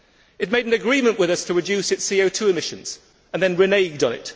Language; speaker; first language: English; native; English